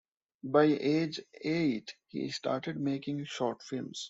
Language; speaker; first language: English; non-native, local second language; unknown